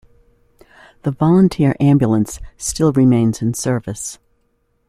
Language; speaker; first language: English; native; English